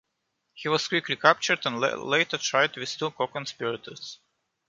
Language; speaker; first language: English; non-native, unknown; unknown